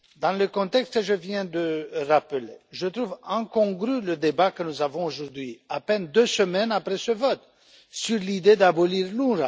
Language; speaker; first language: French; non-native, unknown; Romanian